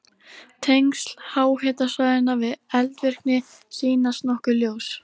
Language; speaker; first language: Icelandic; native; Icelandic